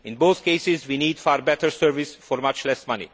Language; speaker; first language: English; non-native, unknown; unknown